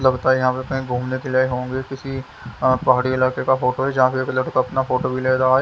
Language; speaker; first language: Hindi; native; Hindi